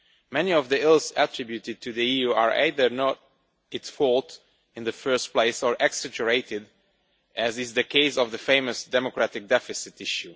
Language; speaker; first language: English; non-native, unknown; Romanian